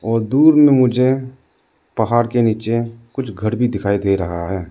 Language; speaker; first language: Hindi; non-native, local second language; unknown